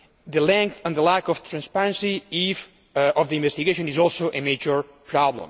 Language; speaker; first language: English; non-native, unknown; Spanish